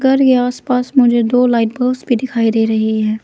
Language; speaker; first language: Hindi; non-native, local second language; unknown